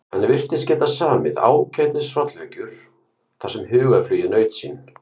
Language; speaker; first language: Icelandic; native; Icelandic